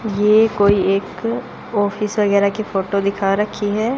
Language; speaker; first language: Hindi; native; Hindi